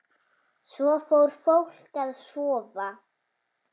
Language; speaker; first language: Icelandic; native; Icelandic